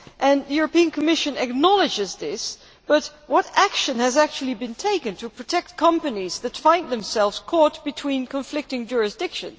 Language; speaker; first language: English; non-native, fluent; Dutch